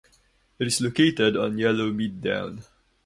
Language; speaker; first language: English; non-native, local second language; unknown